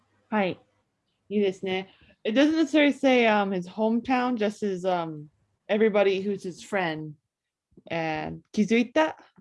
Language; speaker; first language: English; native; English